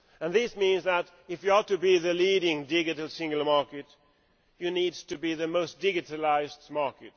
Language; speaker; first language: English; non-native, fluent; Swedish